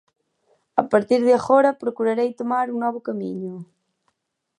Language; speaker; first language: Galician; native; Galician